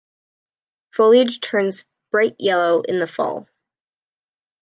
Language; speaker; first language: English; native; English